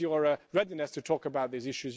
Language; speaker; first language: English; non-native, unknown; Hungarian